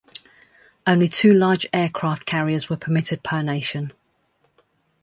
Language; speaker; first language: English; native; English